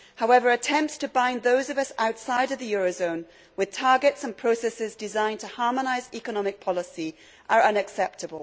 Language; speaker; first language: English; native; English